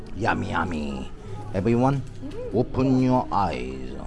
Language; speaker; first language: English; non-native, learner; Korean